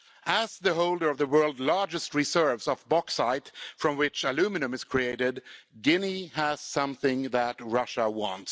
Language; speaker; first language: English; non-native, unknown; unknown